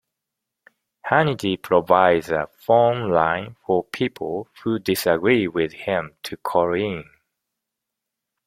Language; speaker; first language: English; non-native, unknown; Japanese